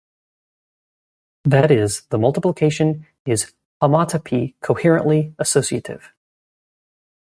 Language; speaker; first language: English; native; English